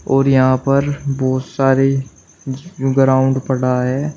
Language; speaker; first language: Hindi; native; Hindi